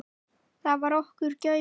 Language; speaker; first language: Icelandic; native; Icelandic